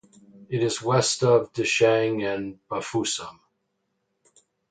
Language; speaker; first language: English; native; English